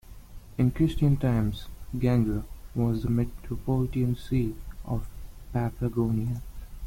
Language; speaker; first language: English; non-native, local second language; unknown